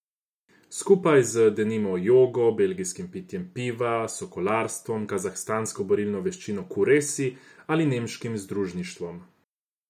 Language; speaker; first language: Slovenian; non-native, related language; Croatian